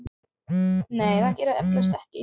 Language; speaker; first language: Icelandic; non-native, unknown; German